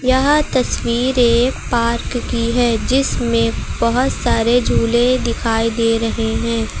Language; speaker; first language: Hindi; native; Hindi